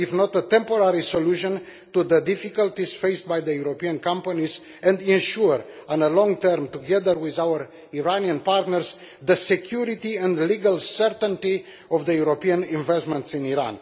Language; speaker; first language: English; non-native, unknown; Romanian